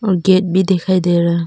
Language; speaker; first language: Hindi; non-native, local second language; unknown